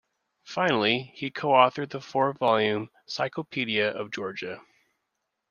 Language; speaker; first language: English; native; English